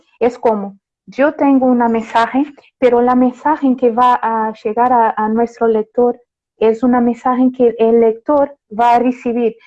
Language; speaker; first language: Spanish; non-native, related language; Portuguese